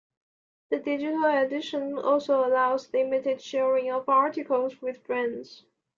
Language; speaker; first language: English; non-native, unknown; Chinese